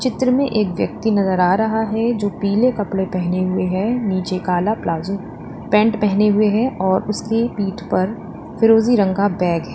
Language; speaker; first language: Hindi; native; Hindi